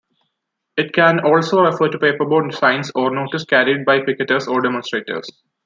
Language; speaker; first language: English; non-native, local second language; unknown